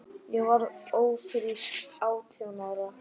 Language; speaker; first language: Icelandic; native; Icelandic